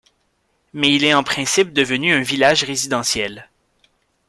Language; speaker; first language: French; native; French